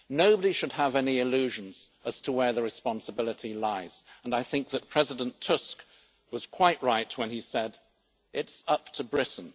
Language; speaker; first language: English; native; English